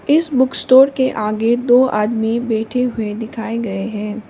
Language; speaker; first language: Hindi; non-native, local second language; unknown